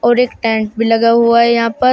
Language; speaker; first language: Hindi; native; Hindi